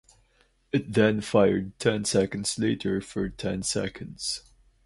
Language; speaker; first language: English; non-native, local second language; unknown